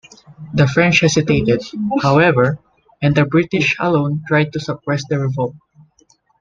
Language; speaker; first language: English; non-native, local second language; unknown